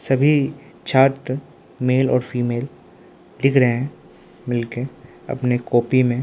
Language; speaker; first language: Hindi; non-native, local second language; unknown